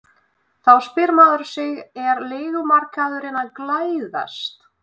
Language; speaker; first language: Icelandic; non-native, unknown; Russian